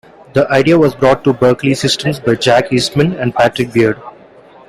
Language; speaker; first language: English; non-native, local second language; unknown